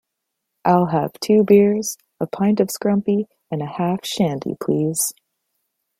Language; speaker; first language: English; native; English